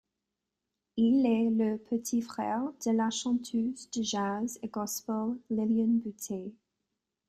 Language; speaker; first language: French; non-native, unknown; English